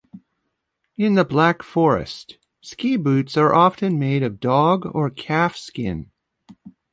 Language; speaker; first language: English; native; English